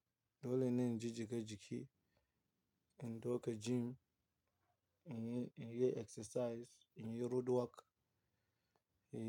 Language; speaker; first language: Hausa; non-native, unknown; Yoruba